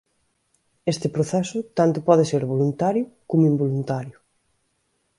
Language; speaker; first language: Galician; native; Galician